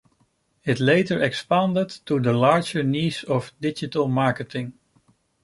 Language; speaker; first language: English; non-native, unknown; Dutch